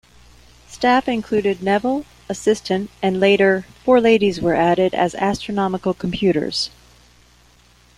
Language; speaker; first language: English; native; English